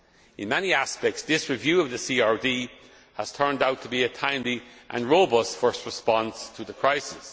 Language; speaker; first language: English; non-native, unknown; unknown